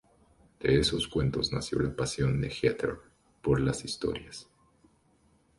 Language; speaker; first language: Spanish; native; Spanish